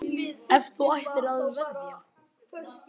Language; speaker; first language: Icelandic; native; Icelandic